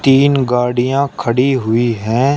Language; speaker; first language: Hindi; native; Hindi